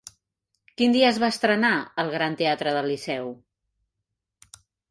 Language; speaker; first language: Catalan; native; Catalan